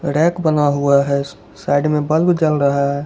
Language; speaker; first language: Hindi; non-native, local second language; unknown